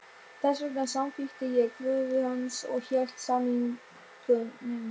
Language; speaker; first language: Icelandic; non-native, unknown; German